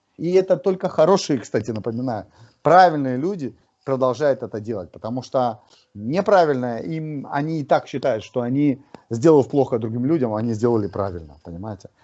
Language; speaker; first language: Russian; native; Russian